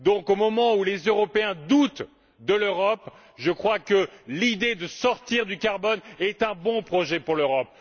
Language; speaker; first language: French; native; French